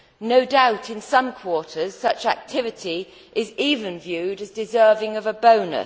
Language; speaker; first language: English; native; English